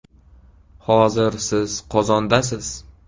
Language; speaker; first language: Uzbek; native; Uzbek